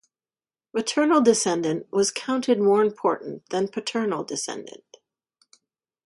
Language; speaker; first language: English; native; English